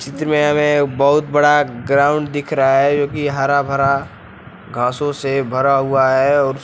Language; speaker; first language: Hindi; native; Hindi